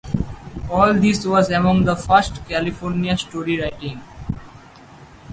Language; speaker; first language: English; native; English